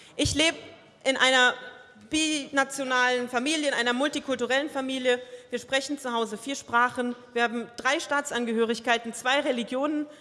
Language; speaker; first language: German; early bilingual, other home language; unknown